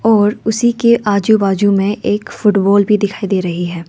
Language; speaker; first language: Hindi; non-native, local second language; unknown